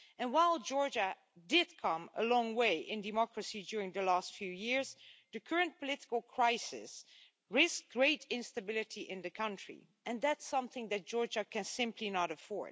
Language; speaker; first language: English; non-native, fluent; Dutch